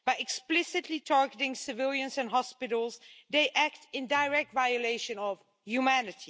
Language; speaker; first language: English; non-native, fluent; Dutch